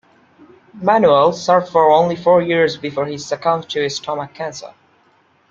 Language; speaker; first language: English; non-native, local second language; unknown